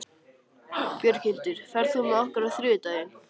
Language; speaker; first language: Icelandic; native; Icelandic